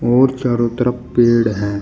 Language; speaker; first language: Hindi; native; Hindi